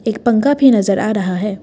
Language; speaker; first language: Hindi; non-native, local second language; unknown